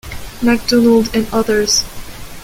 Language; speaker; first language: English; non-native, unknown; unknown